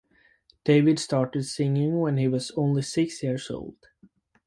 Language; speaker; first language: English; native; English